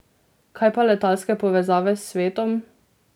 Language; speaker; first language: Slovenian; native; Slovenian